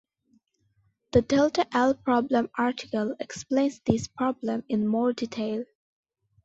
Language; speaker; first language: English; non-native, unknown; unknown